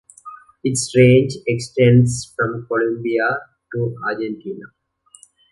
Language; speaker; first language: English; non-native, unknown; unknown